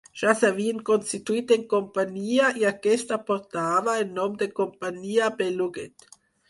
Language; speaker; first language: Catalan; non-native, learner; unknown